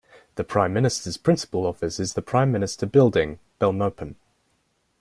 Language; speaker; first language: English; native; English